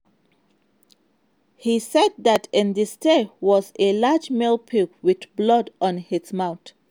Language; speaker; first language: English; non-native, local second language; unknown